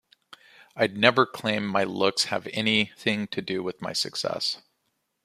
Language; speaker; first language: English; native; English